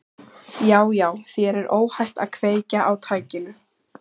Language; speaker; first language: Icelandic; native; Icelandic